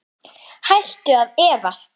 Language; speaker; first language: Icelandic; non-native, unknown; German